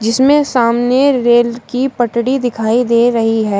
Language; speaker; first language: Hindi; native; Hindi